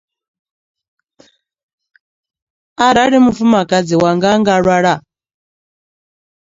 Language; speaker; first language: Venda; native; Venda